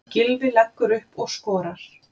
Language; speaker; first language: Icelandic; native; Icelandic